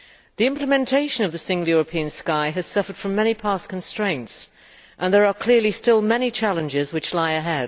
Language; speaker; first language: English; native; English